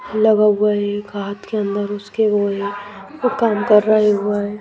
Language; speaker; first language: Hindi; non-native, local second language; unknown